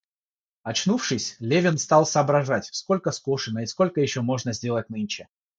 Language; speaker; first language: Russian; non-native, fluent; Georgian